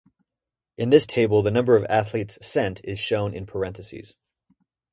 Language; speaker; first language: English; native; English